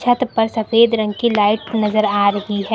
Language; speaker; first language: Hindi; native; Hindi